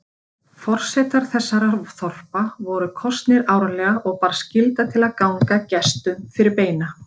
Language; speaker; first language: Icelandic; native; Icelandic